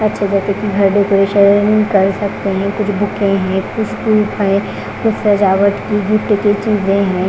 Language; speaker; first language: Hindi; non-native, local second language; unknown